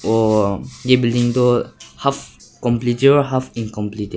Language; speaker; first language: Hindi; non-native, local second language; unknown